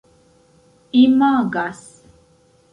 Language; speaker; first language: Esperanto; non-native, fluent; Central Kurdish